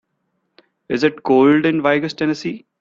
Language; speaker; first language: English; non-native, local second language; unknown